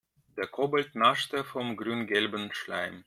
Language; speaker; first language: German; non-native, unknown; Russian